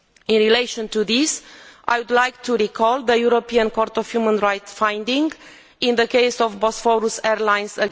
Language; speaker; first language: English; non-native, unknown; Romanian